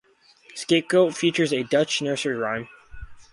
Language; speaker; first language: English; native; English